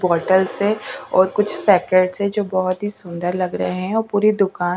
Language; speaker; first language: Hindi; native; Hindi